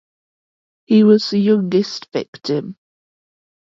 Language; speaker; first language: English; native; English